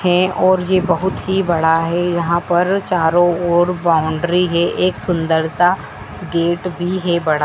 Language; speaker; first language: Hindi; native; Hindi